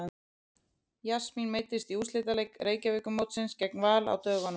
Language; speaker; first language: Icelandic; native; Icelandic